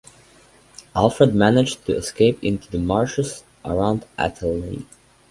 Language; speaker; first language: English; non-native, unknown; Serbian